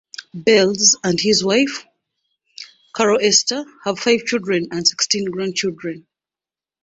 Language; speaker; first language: English; non-native, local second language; Ganda